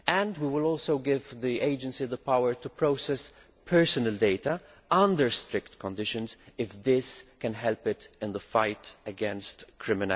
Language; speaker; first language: English; non-native, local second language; Maltese